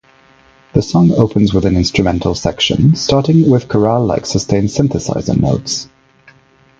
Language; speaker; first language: English; non-native, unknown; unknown